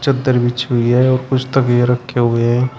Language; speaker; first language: Hindi; native; Hindi